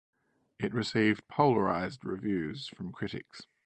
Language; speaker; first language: English; native; English